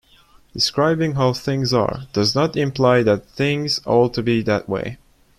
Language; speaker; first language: English; non-native, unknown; Turkish